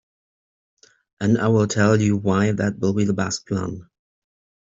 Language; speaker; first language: English; native; English